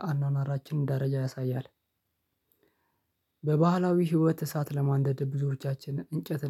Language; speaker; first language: Amharic; non-native, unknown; Oromo